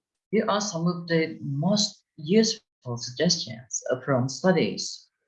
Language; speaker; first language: English; non-native, fluent; Turkish